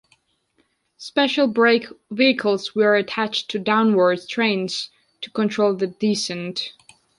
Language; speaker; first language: English; non-native, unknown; Georgian